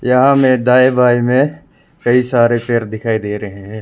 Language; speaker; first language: Hindi; non-native, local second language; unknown